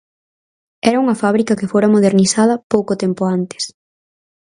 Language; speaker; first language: Galician; native; Galician